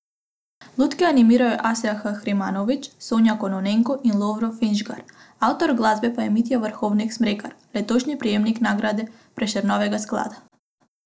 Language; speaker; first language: Slovenian; non-native, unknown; Macedonian